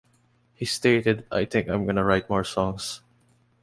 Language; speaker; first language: English; non-native, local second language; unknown